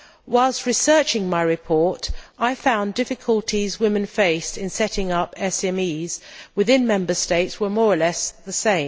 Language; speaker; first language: English; native; English